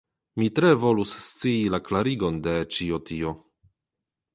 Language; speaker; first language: Esperanto; non-native, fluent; Polish